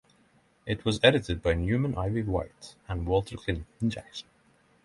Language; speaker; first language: English; non-native, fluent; Norwegian